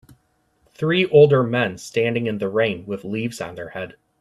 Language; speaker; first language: English; native; English